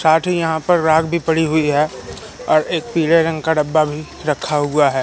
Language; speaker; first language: Hindi; native; Hindi